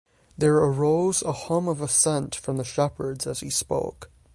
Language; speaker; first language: English; native; English